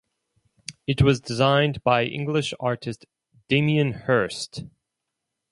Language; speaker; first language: English; non-native, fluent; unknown